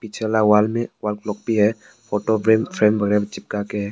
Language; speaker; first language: Hindi; non-native, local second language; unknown